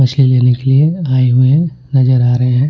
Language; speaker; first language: Hindi; non-native, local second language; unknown